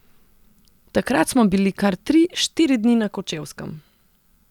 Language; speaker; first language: Slovenian; non-native, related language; Serbian